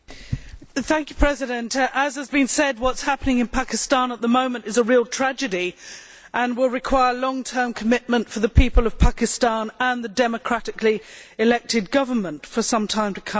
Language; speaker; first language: English; native; English